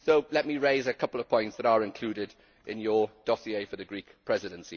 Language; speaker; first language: English; native; English